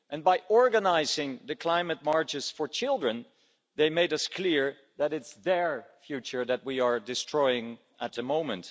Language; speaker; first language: English; non-native, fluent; Dutch